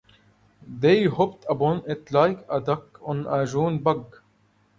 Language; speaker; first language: English; non-native, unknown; Arabic